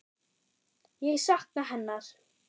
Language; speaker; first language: Icelandic; non-native, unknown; German